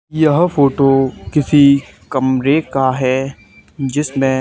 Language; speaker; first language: Hindi; native; Hindi